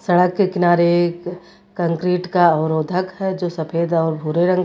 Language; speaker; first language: Hindi; native; Hindi